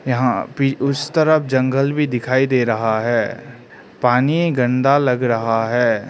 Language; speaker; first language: Hindi; non-native, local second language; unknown